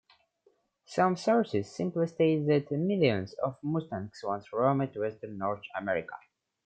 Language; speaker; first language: English; non-native, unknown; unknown